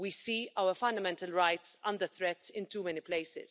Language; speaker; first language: English; non-native, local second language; Maltese